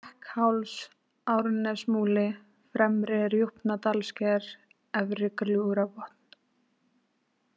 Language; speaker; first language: Icelandic; native; Icelandic